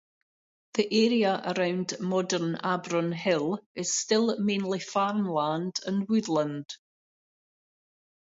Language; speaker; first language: English; native; English